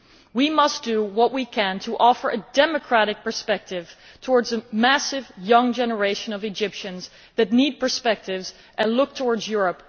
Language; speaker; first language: English; non-native, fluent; Dutch